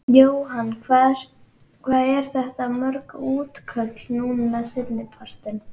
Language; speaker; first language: Icelandic; native; Icelandic